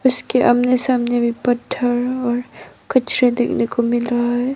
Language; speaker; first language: Hindi; non-native, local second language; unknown